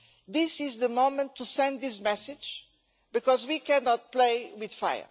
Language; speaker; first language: English; non-native, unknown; Portuguese